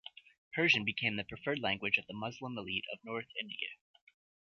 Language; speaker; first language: English; native; English